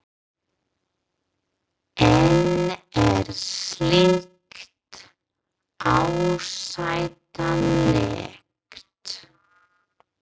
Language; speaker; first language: Icelandic; non-native, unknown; English